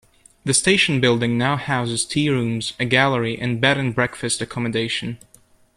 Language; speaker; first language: English; native; English